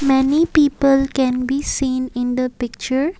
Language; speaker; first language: English; non-native, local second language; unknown